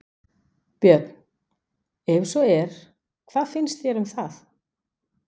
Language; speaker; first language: Icelandic; non-native, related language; Danish